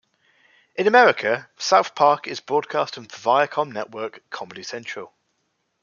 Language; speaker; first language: English; native; English